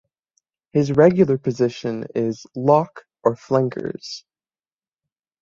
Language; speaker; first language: English; native; English